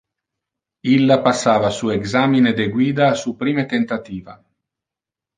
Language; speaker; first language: Interlingua; non-native, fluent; Italian